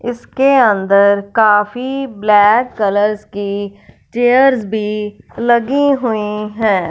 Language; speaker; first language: Hindi; non-native, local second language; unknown